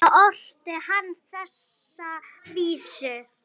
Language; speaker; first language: Icelandic; native; Icelandic